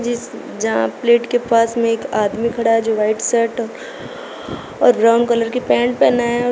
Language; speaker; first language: Hindi; native; Hindi